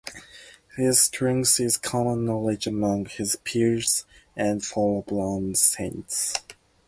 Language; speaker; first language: English; non-native, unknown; Japanese